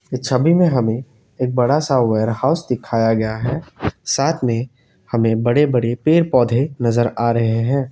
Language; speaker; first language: Hindi; non-native, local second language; Assamese